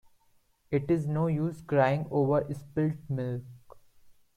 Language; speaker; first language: English; non-native, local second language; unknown